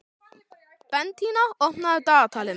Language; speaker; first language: Icelandic; native; Icelandic